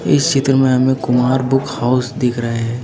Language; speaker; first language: Hindi; native; Hindi